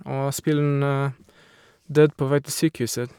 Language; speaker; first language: Norwegian; non-native, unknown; Portuguese